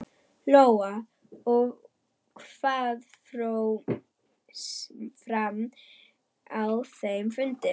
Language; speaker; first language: Icelandic; non-native, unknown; German